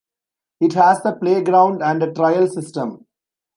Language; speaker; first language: English; non-native, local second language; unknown